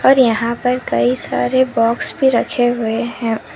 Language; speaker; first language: Hindi; non-native, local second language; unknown